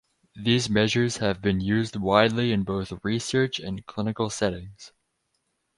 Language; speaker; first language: English; native; English